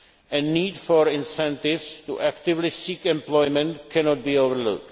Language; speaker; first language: English; non-native, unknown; Czech